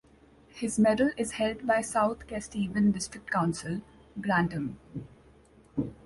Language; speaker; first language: English; non-native, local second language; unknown